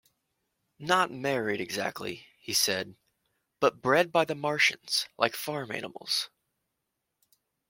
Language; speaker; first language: English; native; English